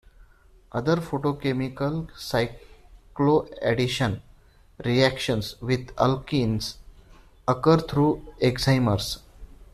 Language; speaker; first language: English; non-native, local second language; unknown